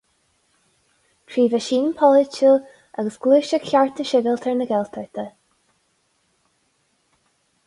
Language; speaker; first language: Irish; non-native, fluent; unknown